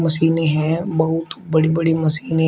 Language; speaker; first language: Hindi; native; Hindi